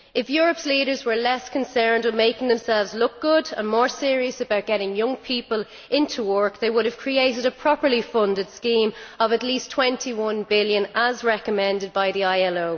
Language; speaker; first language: English; native; English